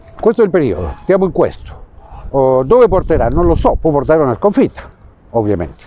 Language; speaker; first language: Italian; non-native, fluent; Spanish